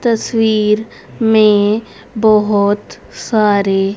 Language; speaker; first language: Hindi; native; Hindi